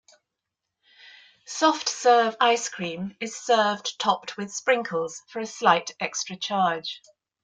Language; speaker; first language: English; native; English